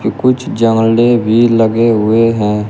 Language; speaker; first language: Hindi; native; Hindi